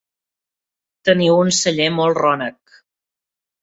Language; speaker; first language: Catalan; native; Catalan